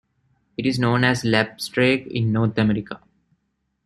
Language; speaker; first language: English; non-native, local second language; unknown